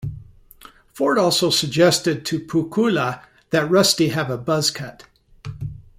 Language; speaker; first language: English; native; English